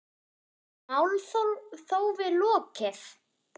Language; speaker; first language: Icelandic; non-native, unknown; German